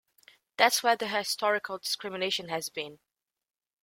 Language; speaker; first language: English; native; English